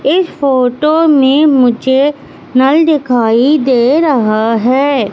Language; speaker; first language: Hindi; native; Hindi